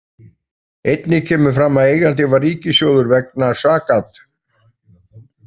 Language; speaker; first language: Icelandic; native; Icelandic